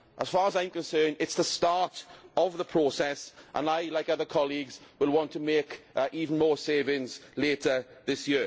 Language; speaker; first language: English; native; English